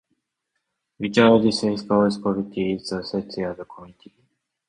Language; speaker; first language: English; non-native, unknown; Japanese